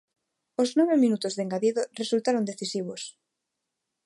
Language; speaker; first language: Galician; non-native, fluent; Spanish